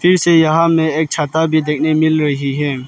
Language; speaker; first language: Hindi; non-native, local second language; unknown